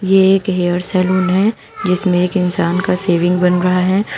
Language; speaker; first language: Hindi; native; Hindi